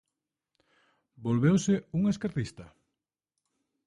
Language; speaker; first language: Galician; native; Galician